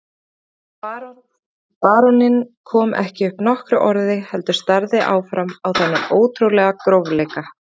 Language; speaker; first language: Icelandic; native; Icelandic